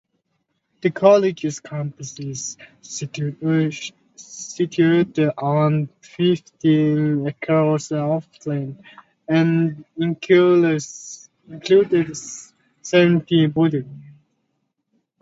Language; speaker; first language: English; native; English